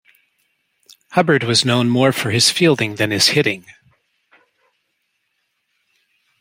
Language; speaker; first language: English; native; English